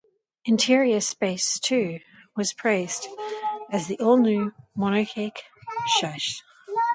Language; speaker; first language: English; native; English